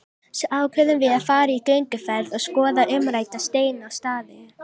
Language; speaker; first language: Icelandic; native; Icelandic